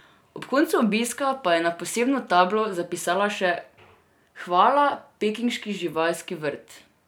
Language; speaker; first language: Slovenian; non-native, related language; Serbian